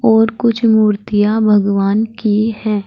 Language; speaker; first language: Hindi; native; Hindi